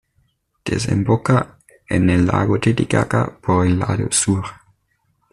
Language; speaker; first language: Spanish; native; Spanish